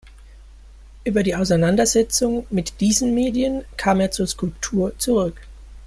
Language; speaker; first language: German; native; German